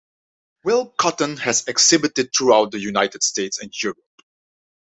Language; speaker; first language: English; non-native, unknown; Dutch